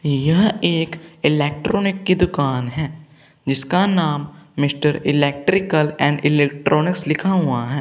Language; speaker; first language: Hindi; non-native, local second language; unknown